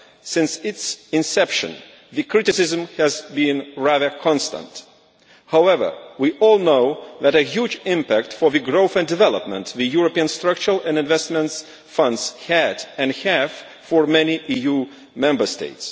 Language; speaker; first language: English; non-native, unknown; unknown